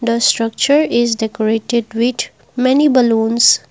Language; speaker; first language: English; non-native, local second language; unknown